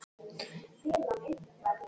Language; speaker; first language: Icelandic; non-native, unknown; Latvian